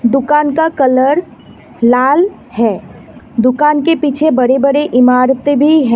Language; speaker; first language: Hindi; non-native, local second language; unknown